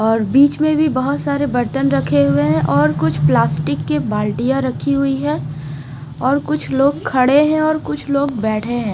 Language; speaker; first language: Hindi; non-native, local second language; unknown